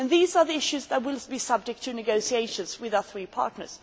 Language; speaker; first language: English; non-native, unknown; Swedish